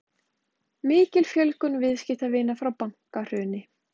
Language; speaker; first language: Icelandic; native; Icelandic